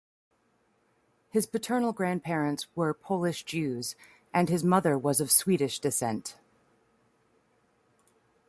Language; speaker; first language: English; native; English